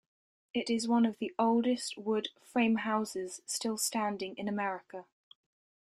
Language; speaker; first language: English; native; English